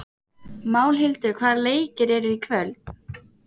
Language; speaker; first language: Icelandic; native; Icelandic